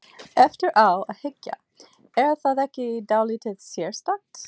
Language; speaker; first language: Icelandic; non-native, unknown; English